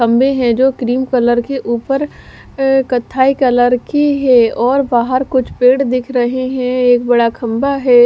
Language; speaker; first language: Hindi; non-native, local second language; Punjabi